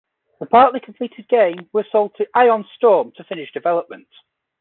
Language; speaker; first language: English; native; English